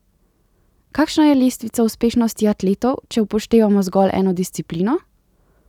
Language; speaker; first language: Slovenian; native; Slovenian